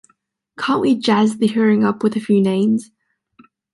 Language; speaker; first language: English; native; English